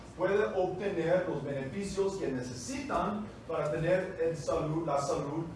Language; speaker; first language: Spanish; non-native, fluent; English